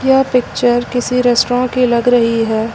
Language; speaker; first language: Hindi; native; Hindi